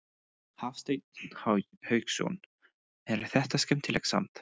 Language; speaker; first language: Icelandic; non-native, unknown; English